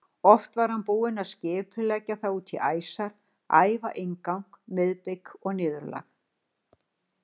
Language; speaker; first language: Icelandic; native; Icelandic